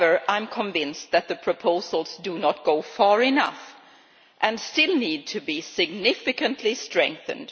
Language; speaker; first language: English; non-native, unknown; Swedish